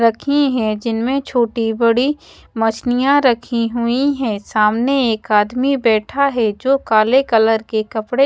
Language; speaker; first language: Hindi; native; Hindi